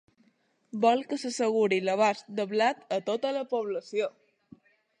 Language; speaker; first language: Catalan; native; Catalan